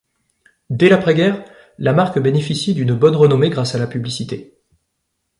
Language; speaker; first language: French; native; French